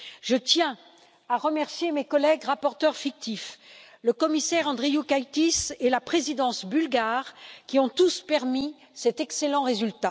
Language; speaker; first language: French; native; French